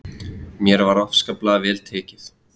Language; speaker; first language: Icelandic; native; Icelandic